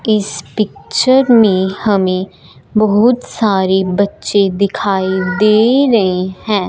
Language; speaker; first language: Hindi; non-native, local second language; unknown